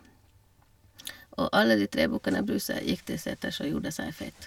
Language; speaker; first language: Norwegian; non-native, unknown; Hungarian